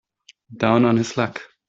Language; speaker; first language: English; non-native, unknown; German